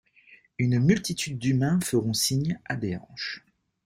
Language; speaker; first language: French; native; French